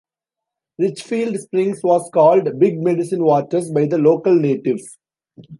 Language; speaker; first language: English; non-native, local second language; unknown